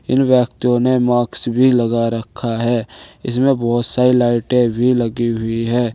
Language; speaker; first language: Hindi; native; Hindi